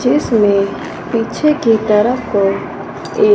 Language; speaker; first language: Hindi; non-native, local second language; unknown